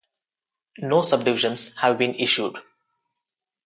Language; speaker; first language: English; non-native, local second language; Telugu